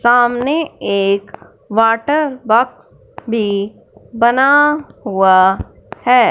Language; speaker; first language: Hindi; non-native, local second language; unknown